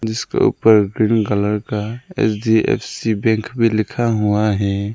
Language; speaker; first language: Hindi; non-native, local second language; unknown